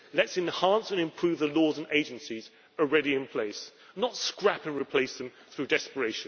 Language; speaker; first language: English; native; English